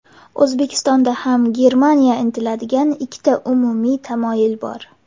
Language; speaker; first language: Uzbek; native; Uzbek